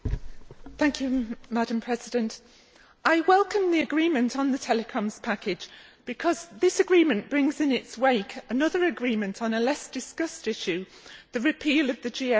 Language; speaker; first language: English; native; English